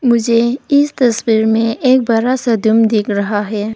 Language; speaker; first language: Hindi; early bilingual, other home language; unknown